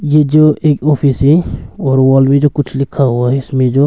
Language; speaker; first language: Hindi; early bilingual, other home language; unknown